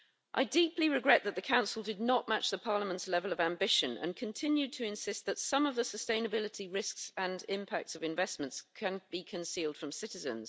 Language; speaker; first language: English; native; English